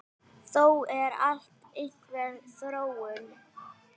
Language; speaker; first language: Icelandic; native; Icelandic